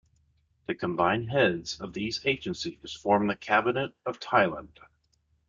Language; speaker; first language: English; native; English